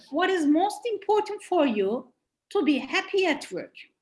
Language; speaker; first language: English; non-native, fluent; Turkish